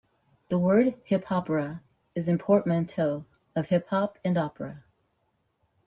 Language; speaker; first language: English; native; English